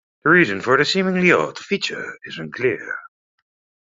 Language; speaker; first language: English; native; English